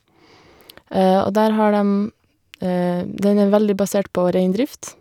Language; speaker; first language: Norwegian; native; Norwegian